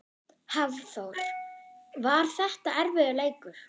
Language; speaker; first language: Icelandic; non-native, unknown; German